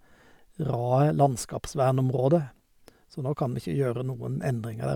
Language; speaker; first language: Norwegian; native; Norwegian